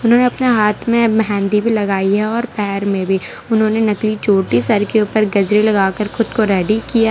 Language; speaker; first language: Hindi; non-native, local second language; Gujarati